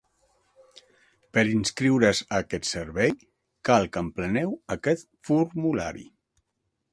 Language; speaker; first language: Catalan; non-native, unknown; Spanish